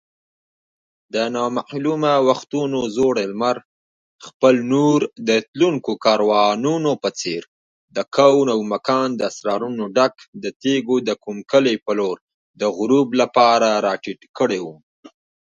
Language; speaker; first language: English; non-native, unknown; Pashto